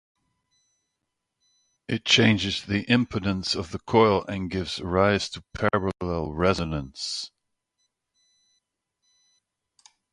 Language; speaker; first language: English; non-native, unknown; Dutch